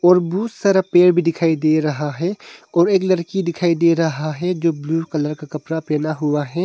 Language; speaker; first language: Hindi; early bilingual, other home language; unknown